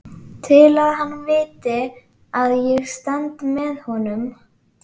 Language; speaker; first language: Icelandic; native; Icelandic